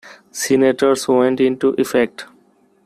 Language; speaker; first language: English; non-native, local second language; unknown